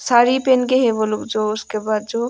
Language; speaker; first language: Hindi; non-native, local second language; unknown